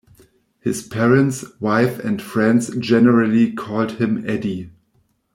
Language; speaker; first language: English; non-native, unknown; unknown